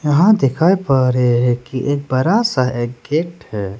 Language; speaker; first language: Hindi; early bilingual, other home language; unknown